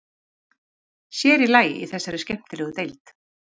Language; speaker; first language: Icelandic; native; Icelandic